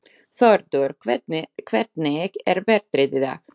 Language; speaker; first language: Icelandic; non-native, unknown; Slovak